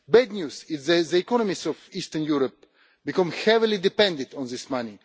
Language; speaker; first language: English; non-native, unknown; Russian